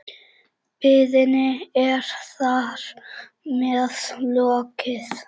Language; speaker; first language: Icelandic; non-native, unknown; Czech